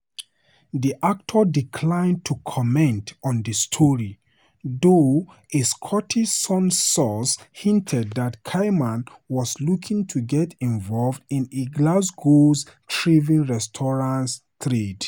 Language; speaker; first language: English; non-native, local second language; Hausa